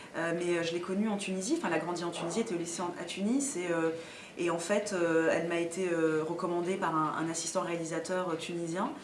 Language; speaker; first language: French; early bilingual, other home language; Arabic